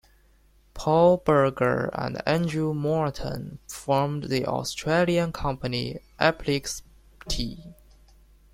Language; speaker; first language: English; non-native, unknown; Chinese